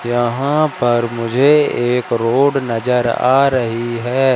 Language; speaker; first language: Hindi; native; Hindi